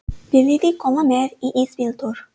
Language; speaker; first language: Icelandic; non-native, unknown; English